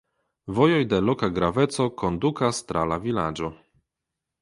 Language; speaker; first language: Esperanto; non-native, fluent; Polish